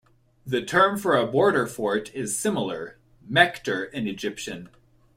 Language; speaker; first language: English; native; English